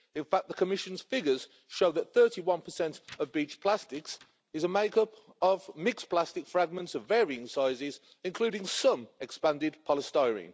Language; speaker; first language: English; native; English